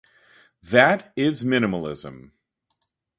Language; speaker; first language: English; native; English